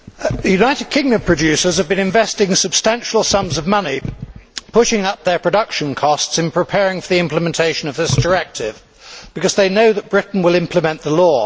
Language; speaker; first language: English; native; English